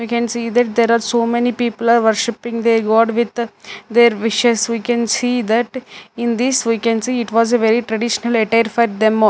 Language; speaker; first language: English; non-native, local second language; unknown